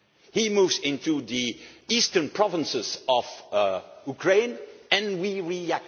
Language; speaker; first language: English; non-native, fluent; Dutch